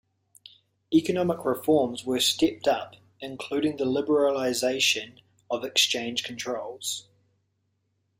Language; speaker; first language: English; native; English